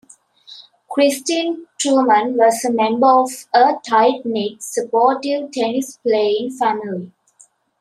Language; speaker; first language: English; native; English